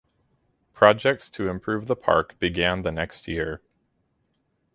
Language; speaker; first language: English; native; English